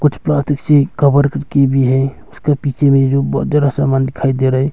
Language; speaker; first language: Hindi; early bilingual, other home language; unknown